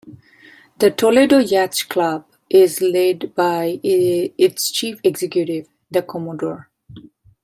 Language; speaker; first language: English; non-native, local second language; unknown